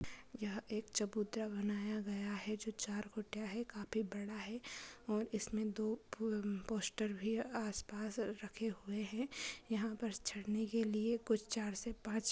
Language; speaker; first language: Hindi; non-native, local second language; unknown